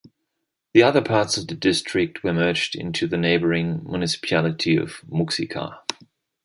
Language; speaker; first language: English; non-native, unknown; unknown